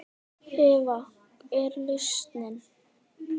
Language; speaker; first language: Icelandic; native; Icelandic